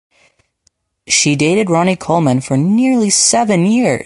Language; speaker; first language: English; native; English